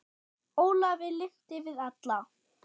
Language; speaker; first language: Icelandic; non-native, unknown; German